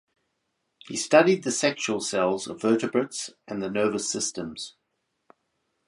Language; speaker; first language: English; native; English